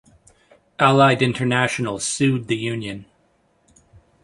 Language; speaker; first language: English; native; English